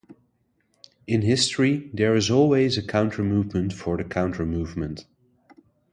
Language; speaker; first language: English; non-native, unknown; Dutch